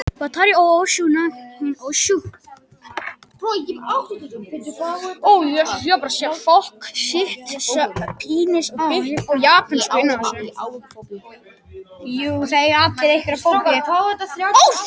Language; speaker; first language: Icelandic; non-native, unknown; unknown